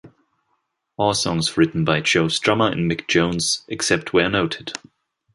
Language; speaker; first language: English; non-native, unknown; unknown